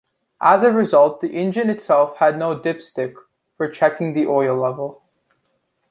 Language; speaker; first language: English; native; English